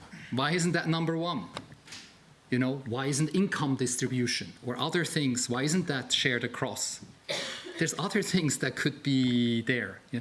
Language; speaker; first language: English; non-native, fluent; German